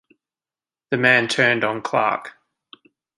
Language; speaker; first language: English; native; English